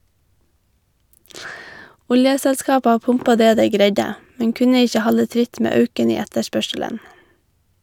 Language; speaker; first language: Norwegian; native; Norwegian